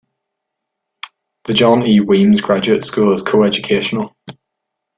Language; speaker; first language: English; native; English